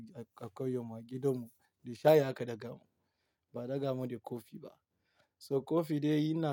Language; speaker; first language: Hausa; non-native, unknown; Yoruba